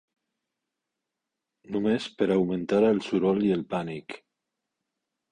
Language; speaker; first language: Catalan; non-native, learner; Spanish